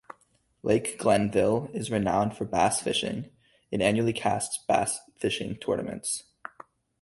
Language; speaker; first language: English; native; English